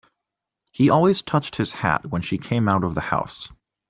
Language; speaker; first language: English; native; English